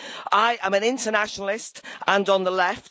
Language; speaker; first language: English; native; English